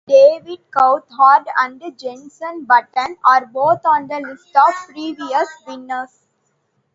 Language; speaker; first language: English; non-native, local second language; Tamil